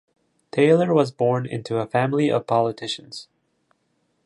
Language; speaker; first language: English; non-native, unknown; Japanese